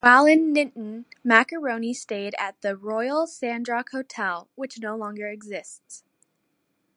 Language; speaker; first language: English; native; English